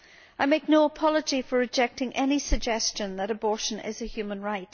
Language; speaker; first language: English; native; English